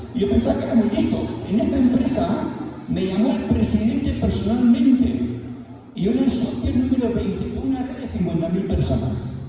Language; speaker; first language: Spanish; native; Spanish